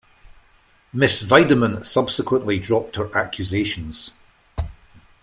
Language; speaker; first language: English; native; English